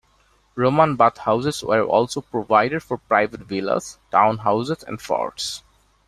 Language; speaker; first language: English; non-native, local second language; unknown